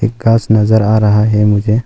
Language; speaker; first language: Hindi; non-native, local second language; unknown